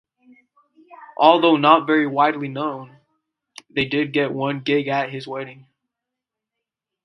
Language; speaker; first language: English; native; English